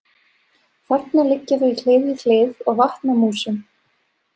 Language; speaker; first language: Icelandic; non-native, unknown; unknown